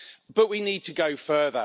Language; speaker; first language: English; native; English